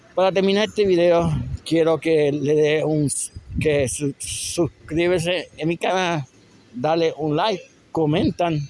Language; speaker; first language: Spanish; native; Spanish